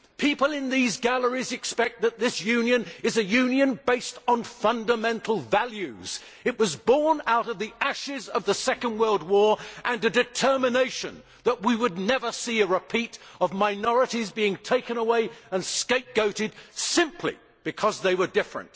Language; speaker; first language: English; native; English